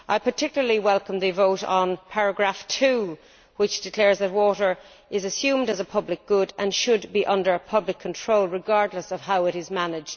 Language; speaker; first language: English; native; English